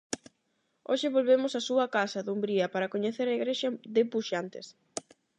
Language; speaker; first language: Galician; non-native, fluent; Spanish